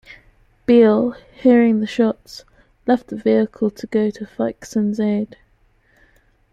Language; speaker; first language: English; native; English